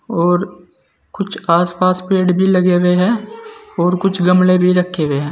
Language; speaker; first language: Hindi; native; Hindi